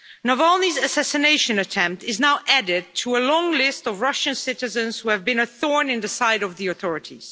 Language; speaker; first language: English; non-native, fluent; Dutch